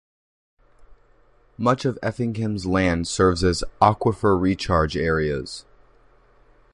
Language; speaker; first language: English; native; English